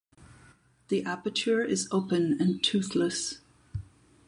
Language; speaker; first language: English; non-native, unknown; German